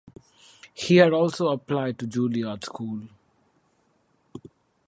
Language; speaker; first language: English; non-native, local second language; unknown